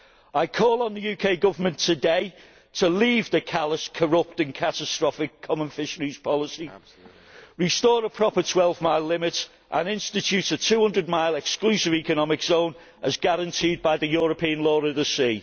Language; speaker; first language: English; native; English